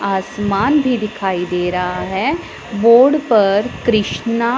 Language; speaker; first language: Hindi; non-native, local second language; Punjabi